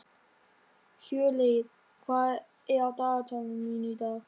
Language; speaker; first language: Icelandic; non-native, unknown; German